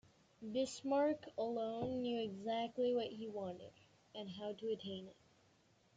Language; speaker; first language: English; native; English